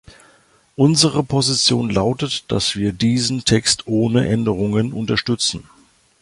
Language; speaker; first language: German; native; German